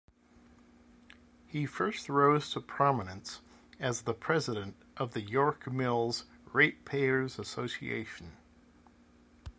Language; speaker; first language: English; native; English